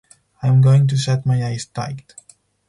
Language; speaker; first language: English; non-native, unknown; Spanish